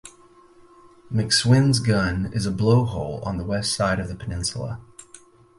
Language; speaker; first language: English; native; English